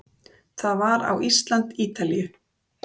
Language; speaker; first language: Icelandic; native; Icelandic